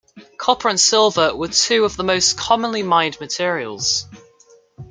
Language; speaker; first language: English; native; English